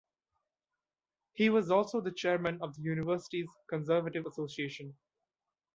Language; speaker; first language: English; non-native, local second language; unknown